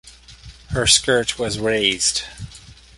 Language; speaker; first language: English; native; English